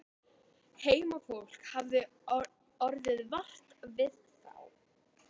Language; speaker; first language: Icelandic; native; Icelandic